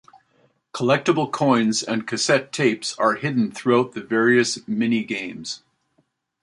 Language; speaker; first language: English; native; English